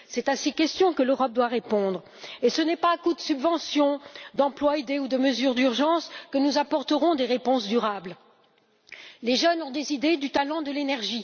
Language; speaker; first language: French; native; French